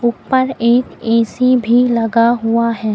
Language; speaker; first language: Hindi; native; Hindi